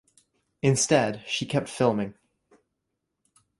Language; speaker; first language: English; native; English